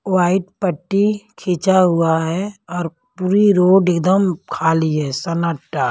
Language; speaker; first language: Hindi; non-native, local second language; Punjabi